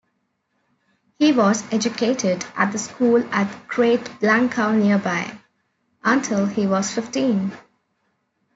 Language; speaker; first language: English; non-native, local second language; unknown